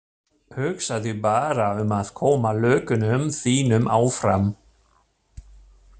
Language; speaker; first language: Icelandic; non-native, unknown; German